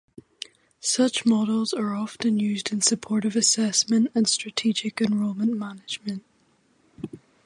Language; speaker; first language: English; native; English